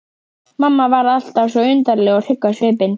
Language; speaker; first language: Icelandic; native; Icelandic